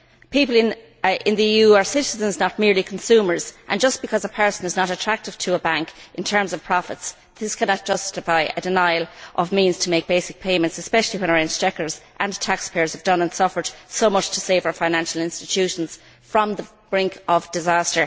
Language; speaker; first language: English; native; English